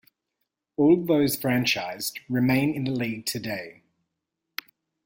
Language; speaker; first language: English; native; English